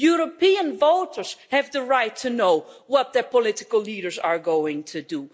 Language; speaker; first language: English; non-native, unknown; Dutch